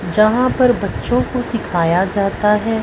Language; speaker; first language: Hindi; non-native, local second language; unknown